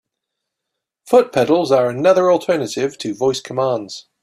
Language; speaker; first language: English; native; English